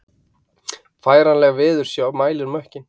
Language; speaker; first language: Icelandic; native; Icelandic